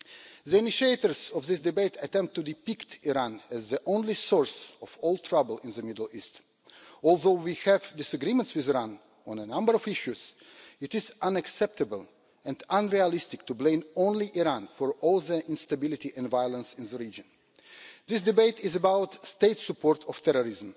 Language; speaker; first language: English; non-native, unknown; Russian